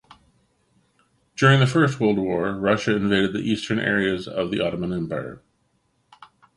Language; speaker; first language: English; native; English